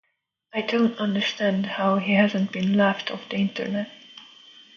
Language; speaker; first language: English; non-native, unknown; Estonian